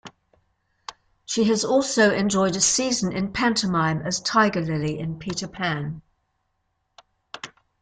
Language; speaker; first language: English; native; English